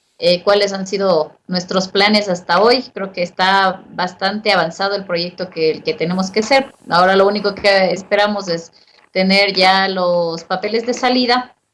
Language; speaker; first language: Spanish; native; Spanish